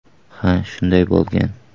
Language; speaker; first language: Uzbek; native; Uzbek